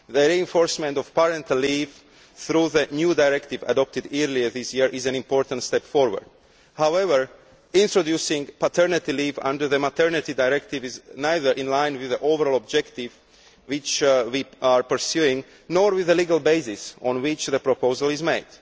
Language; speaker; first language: English; non-native, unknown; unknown